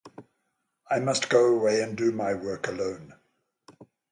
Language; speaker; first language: English; native; English